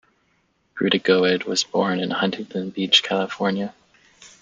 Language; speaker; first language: English; native; English